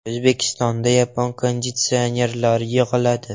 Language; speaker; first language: Uzbek; non-native, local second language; Russian